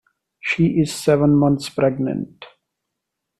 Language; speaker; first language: English; non-native, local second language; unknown